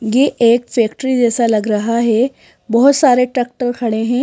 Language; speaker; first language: Hindi; native; Hindi